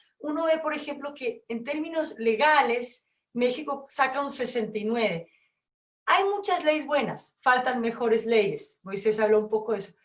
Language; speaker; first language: Spanish; non-native, fluent; Portuguese